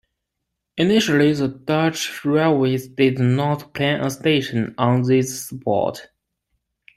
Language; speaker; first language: English; non-native, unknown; Chinese